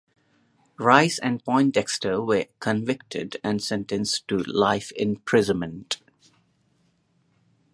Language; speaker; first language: English; non-native, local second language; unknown